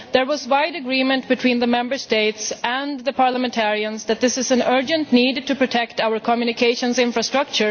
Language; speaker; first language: English; non-native, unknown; Swedish